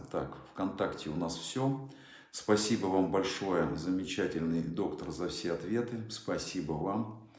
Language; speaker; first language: Russian; native; Russian